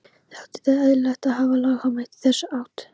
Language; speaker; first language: Icelandic; non-native, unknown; Polish